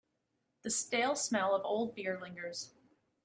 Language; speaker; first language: English; native; English